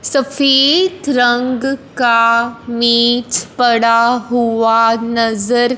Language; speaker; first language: Hindi; non-native, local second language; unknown